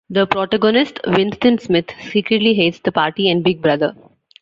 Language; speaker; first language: English; non-native, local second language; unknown